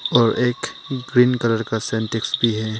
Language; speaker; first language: Hindi; early bilingual, other home language; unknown